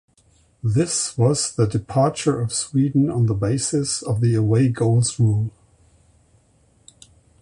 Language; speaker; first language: English; non-native, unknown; German